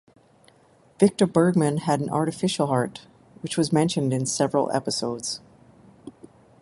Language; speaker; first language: English; native; English